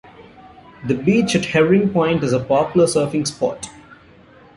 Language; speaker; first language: English; non-native, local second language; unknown